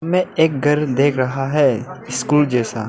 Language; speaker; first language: Hindi; non-native, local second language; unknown